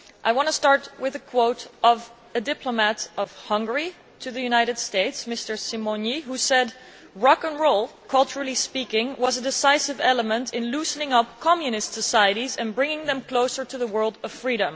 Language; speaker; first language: English; non-native, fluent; Dutch